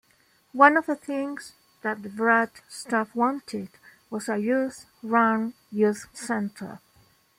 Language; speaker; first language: English; non-native, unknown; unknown